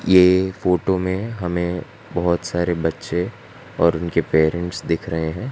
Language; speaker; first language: Hindi; non-native, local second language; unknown